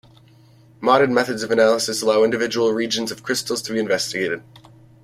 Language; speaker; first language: English; native; English